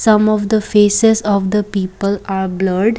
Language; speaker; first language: English; non-native, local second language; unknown